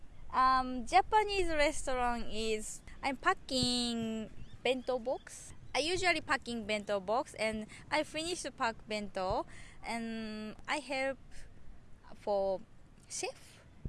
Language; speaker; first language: English; non-native, learner; Japanese